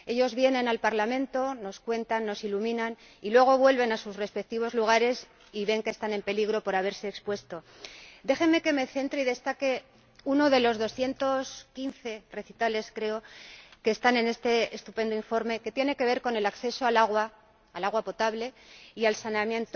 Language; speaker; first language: Spanish; native; Spanish